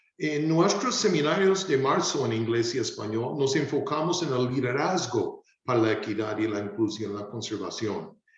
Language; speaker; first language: Spanish; non-native, fluent; English